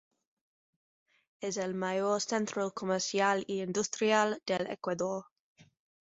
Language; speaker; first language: Spanish; non-native, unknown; English